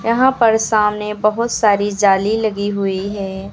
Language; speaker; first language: Hindi; native; Hindi